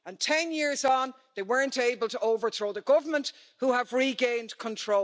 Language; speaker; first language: English; native; English